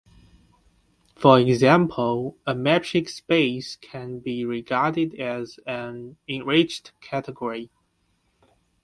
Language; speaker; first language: English; non-native, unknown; Chinese